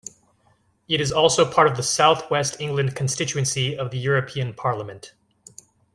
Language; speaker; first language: English; native; English